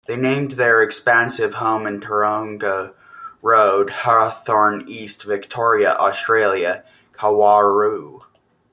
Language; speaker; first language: English; native; English